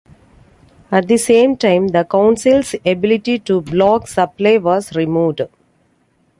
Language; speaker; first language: English; non-native, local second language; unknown